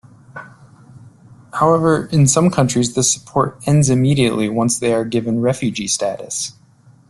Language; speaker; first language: English; native; English